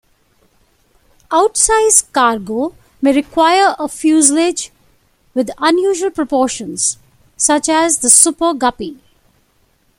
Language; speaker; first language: English; non-native, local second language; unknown